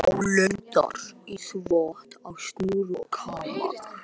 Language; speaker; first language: Icelandic; native; Icelandic